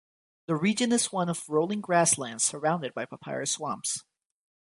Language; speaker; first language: English; native; English